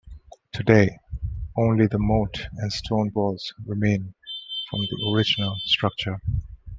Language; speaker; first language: English; non-native, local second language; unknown